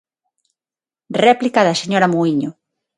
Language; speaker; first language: Galician; non-native, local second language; Spanish